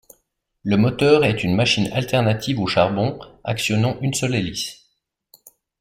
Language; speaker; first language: French; native; French